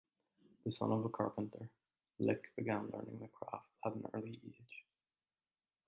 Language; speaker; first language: English; native; English